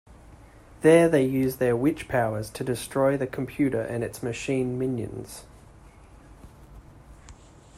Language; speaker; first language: English; native; English